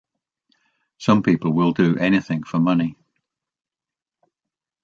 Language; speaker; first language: English; native; English